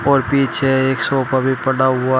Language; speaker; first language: Hindi; native; Hindi